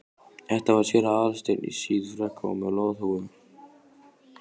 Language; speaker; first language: Icelandic; native; Icelandic